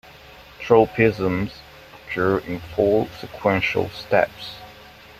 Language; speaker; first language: English; non-native, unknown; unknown